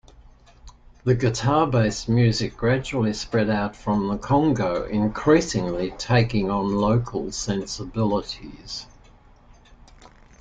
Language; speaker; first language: English; native; English